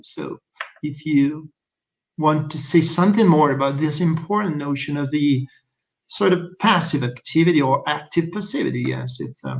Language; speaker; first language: English; non-native, fluent; Italian